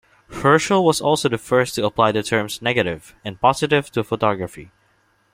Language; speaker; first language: English; non-native, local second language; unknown